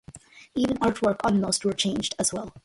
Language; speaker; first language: English; early bilingual, other home language; Malayalam